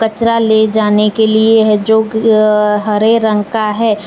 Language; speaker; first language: Hindi; non-native, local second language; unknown